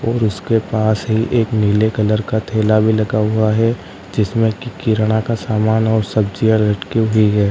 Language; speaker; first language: Hindi; native; Hindi